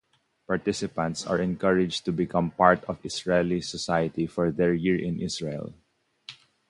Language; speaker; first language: English; non-native, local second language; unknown